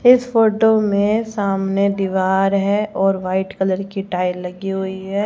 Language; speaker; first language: Hindi; native; Hindi